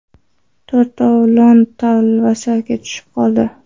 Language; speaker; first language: Uzbek; non-native, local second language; Kara-Kalpak